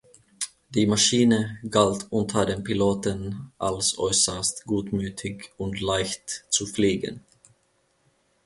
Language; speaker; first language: German; non-native, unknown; Finnish